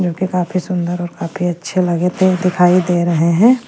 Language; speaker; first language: Hindi; non-native, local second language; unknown